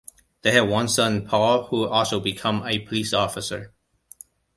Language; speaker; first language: English; non-native, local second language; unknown